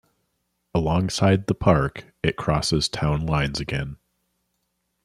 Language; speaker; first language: English; native; English